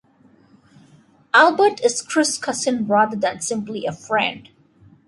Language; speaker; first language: English; non-native, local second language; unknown